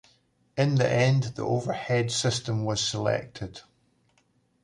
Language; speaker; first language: English; native; English